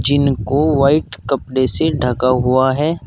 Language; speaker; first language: Hindi; native; Hindi